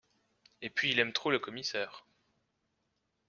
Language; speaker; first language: French; native; French